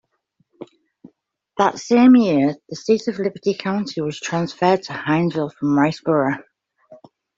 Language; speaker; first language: English; native; English